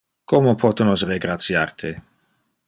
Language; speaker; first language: Interlingua; non-native, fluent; Dutch